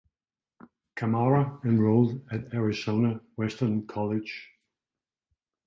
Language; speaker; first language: English; non-native, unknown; Danish